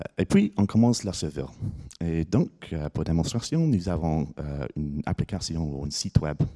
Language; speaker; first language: French; non-native, fluent; English